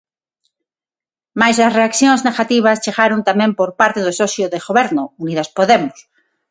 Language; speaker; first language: Galician; non-native, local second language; Spanish